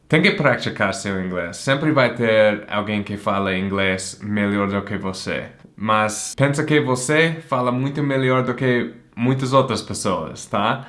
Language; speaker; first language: Portuguese; non-native, fluent; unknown